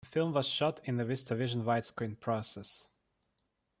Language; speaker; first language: English; non-native, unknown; Russian